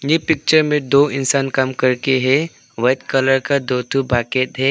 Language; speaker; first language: Hindi; non-native, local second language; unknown